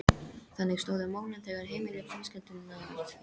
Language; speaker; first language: Icelandic; non-native, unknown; English